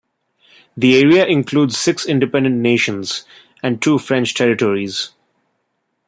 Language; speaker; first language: English; non-native, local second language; Bangla